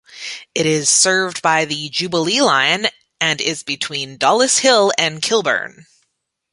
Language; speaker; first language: English; native; English